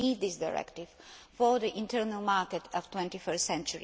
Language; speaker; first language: English; non-native, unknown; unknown